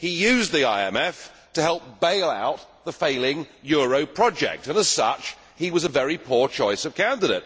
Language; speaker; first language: English; native; English